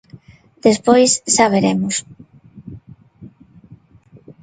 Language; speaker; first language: Galician; non-native, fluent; Spanish